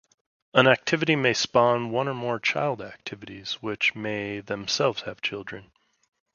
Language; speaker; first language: English; native; English